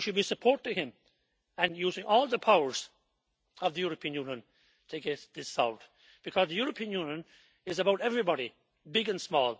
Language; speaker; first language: English; native; English